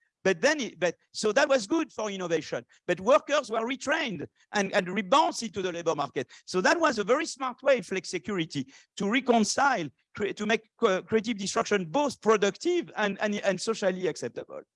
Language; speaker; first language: English; non-native, fluent; French